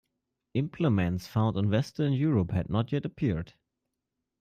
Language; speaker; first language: English; non-native, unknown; German